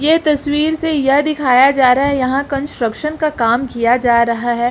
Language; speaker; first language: Hindi; native; Hindi